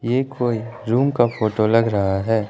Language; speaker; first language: Hindi; non-native, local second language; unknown